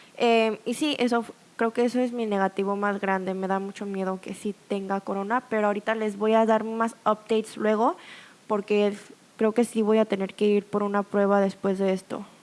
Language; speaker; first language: Spanish; early bilingual, other home language; Korean